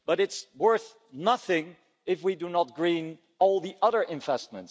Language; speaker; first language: English; non-native, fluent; Dutch